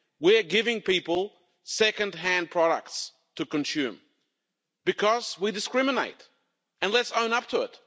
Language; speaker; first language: English; non-native, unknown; Lithuanian